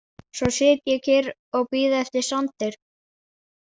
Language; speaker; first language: Icelandic; non-native, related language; Danish